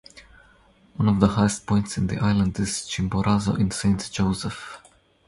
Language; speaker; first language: English; non-native, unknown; Croatian